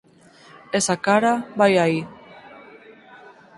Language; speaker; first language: Galician; native; Galician